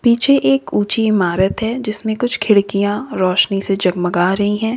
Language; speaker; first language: Hindi; native; Hindi